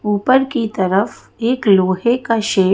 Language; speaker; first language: Hindi; native; Hindi